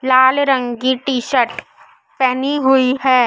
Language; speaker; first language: Hindi; native; Hindi